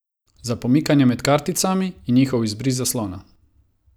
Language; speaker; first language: Slovenian; non-native, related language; Croatian